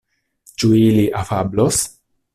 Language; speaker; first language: Esperanto; non-native, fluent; Italian